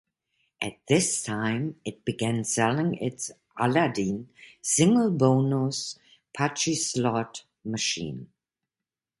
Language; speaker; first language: English; non-native, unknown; German